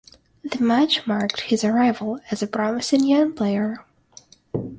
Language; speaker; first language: English; non-native, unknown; Russian